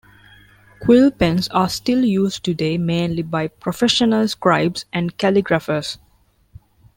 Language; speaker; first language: English; non-native, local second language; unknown